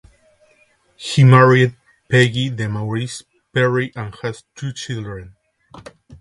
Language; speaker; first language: English; non-native, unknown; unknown